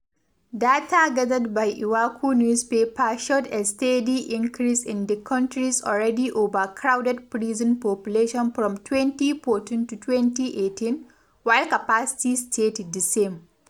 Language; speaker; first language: English; non-native, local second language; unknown